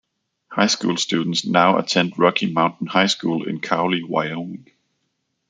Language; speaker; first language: English; non-native, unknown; Danish